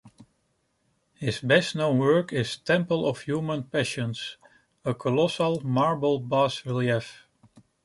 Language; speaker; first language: English; non-native, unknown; Dutch